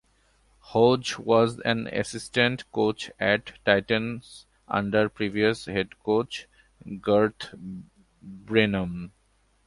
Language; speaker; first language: English; non-native, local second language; Bangla